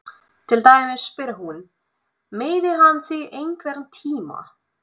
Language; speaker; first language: Icelandic; non-native, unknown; Russian